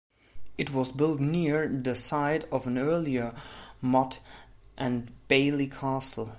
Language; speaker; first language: English; non-native, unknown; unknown